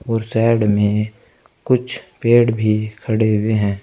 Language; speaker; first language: Hindi; native; Hindi